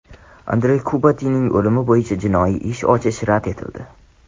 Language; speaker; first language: Uzbek; non-native, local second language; Tajik